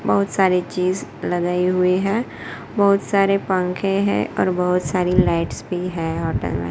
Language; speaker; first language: Hindi; non-native, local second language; Gujarati